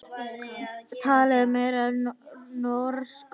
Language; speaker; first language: Icelandic; native; Icelandic